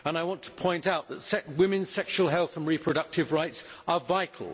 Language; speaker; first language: English; native; English